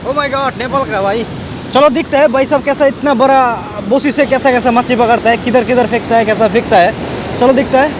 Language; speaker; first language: Hindi; non-native, related language; Bangla